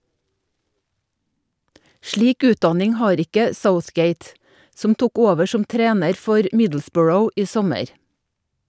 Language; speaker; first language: Norwegian; native; Norwegian